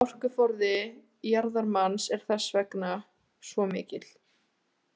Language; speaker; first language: Icelandic; native; Icelandic